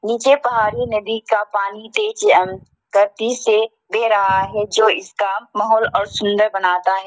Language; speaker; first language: Hindi; non-native, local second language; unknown